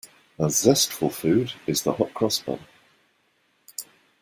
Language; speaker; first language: English; native; English